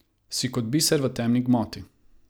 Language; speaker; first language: Slovenian; non-native, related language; Croatian